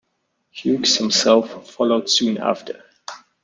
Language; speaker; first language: English; non-native, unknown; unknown